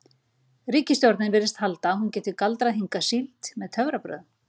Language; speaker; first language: Icelandic; native; Icelandic